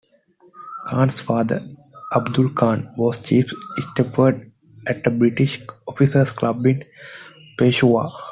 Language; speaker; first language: English; non-native, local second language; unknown